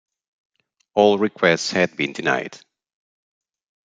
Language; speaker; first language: English; non-native, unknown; Portuguese